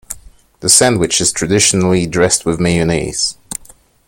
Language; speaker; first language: English; non-native, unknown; French